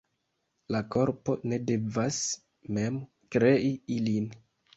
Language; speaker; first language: Esperanto; non-native, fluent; Kinyarwanda